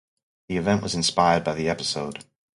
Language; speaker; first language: English; native; English